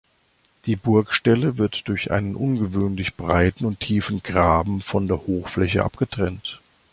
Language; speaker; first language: German; native; German